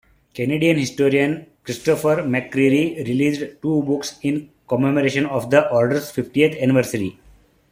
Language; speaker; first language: English; non-native, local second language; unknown